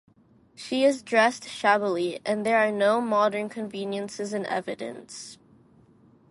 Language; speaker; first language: English; non-native, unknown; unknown